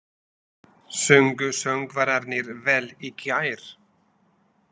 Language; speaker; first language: Icelandic; non-native, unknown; Slovak